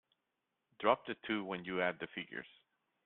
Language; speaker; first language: English; native; English